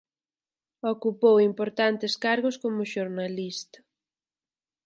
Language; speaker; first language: Galician; native; Galician